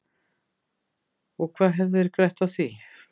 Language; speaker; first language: Icelandic; native; Icelandic